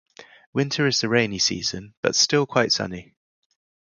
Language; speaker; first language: English; native; English